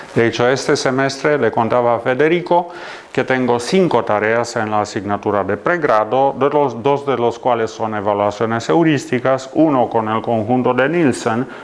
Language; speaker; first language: Spanish; non-native, fluent; Romanian